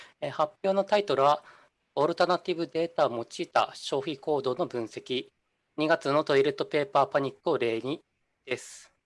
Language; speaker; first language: Japanese; native; Japanese